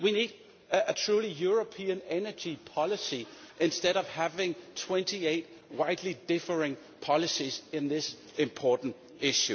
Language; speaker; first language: English; non-native, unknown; Danish